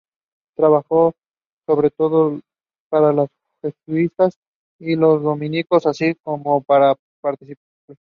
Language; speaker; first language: English; non-native, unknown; Spanish